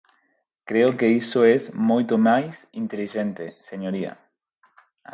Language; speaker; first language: Galician; non-native, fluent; Spanish